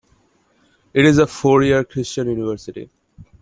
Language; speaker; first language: English; non-native, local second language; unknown